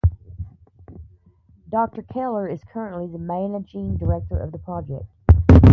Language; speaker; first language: English; native; English